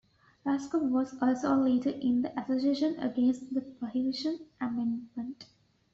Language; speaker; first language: English; native; English